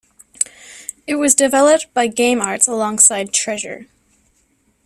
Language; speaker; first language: English; native; English